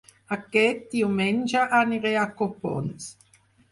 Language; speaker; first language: Catalan; non-native, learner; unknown